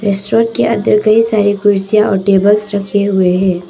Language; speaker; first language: Hindi; non-native, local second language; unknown